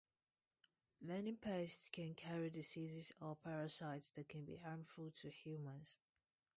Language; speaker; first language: English; non-native, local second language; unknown